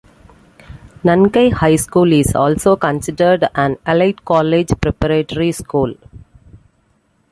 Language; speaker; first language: English; non-native, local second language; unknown